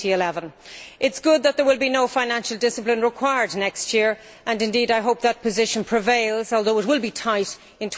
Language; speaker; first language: English; native; English